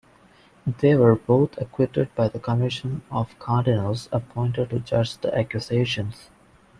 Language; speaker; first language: English; non-native, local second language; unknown